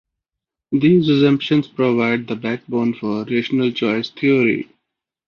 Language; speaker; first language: English; non-native, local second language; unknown